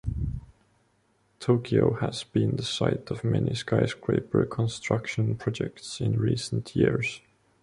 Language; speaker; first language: English; non-native, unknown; Estonian